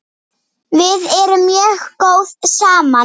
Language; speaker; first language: Icelandic; native; Icelandic